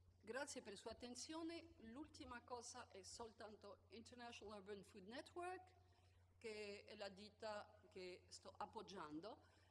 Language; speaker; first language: Italian; non-native, fluent; French